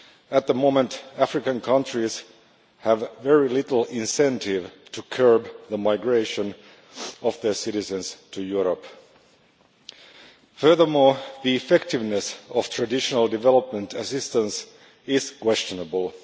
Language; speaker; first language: English; non-native, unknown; Finnish